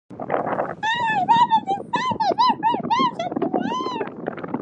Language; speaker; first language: English; native; English